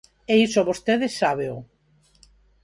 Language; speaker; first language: Galician; non-native, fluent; Spanish